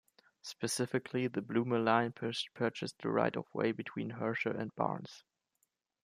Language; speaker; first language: English; non-native, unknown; German